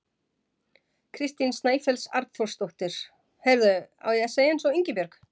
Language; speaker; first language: Icelandic; native; Icelandic